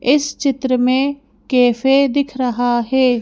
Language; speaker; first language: Hindi; native; Hindi